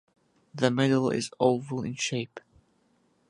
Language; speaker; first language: English; non-native, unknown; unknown